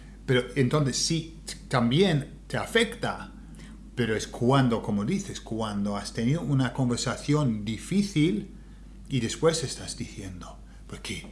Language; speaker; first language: Spanish; non-native, fluent; English